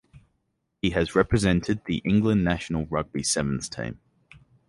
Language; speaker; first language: English; native; English